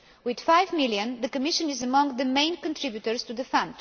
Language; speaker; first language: English; non-native, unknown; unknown